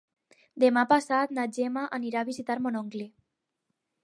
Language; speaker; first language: Catalan; non-native, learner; Spanish